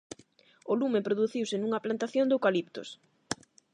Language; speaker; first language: Galician; non-native, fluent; Spanish